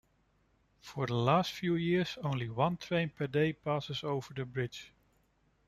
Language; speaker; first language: English; non-native, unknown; Dutch